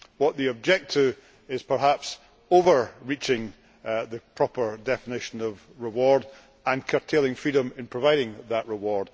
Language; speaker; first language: English; native; English